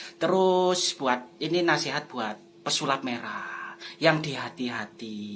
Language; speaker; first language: Indonesian; non-native, local second language; Javanese